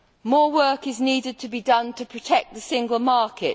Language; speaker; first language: English; native; English